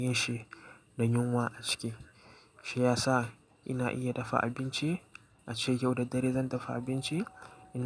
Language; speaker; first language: Hausa; native; Hausa